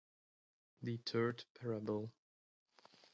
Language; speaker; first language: English; native; English